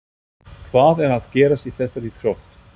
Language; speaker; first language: Icelandic; non-native, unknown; German